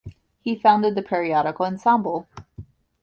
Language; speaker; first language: English; native; English